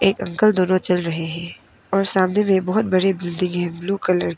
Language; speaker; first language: Hindi; non-native, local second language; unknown